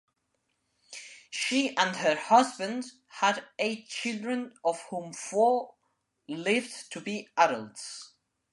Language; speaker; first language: English; non-native, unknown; Spanish